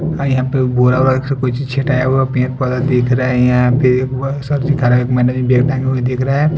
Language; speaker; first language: Hindi; non-native, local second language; Bhojpuri